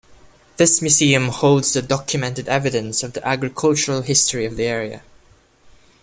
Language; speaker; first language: English; non-native, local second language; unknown